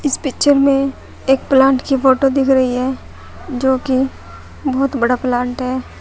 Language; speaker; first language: Hindi; native; Hindi